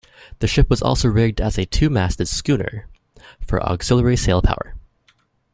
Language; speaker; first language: English; native; English